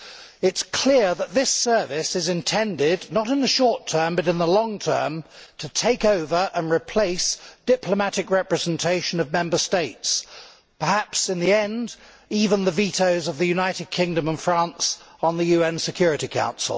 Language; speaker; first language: English; native; English